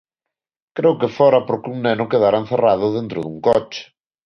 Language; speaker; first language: Galician; non-native, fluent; Spanish